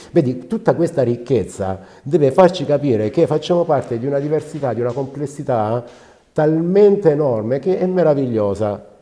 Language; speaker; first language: Italian; native; Italian